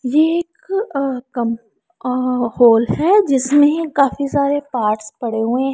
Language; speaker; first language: Hindi; non-native, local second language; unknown